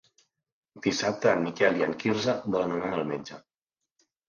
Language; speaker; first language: Catalan; native; Catalan